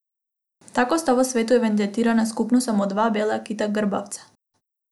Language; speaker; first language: Slovenian; non-native, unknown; Macedonian